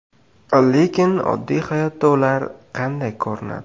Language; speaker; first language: Uzbek; native; Uzbek